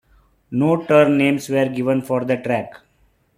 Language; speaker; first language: English; non-native, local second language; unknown